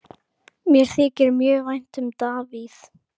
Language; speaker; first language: Icelandic; native; Icelandic